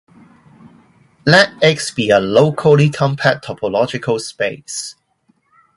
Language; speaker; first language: English; non-native, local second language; Cantonese